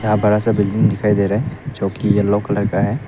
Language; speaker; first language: Hindi; non-native, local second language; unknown